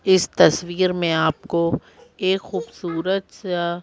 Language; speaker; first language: Hindi; native; Hindi